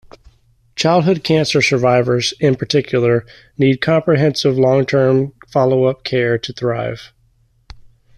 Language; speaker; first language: English; native; English